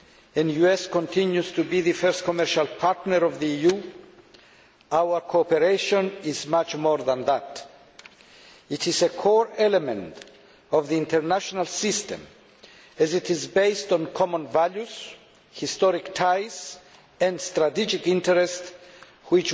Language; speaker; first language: English; non-native, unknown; Greek